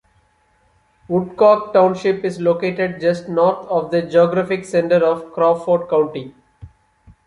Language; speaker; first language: English; non-native, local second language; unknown